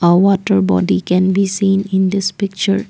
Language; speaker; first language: English; non-native, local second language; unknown